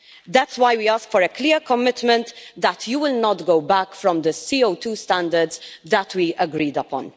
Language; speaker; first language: English; non-native, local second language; Maltese